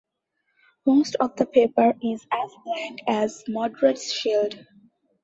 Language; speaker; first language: English; non-native, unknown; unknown